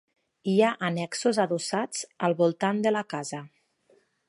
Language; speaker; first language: Catalan; native; Catalan